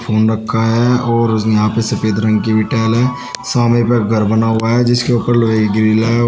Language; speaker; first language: Hindi; native; Hindi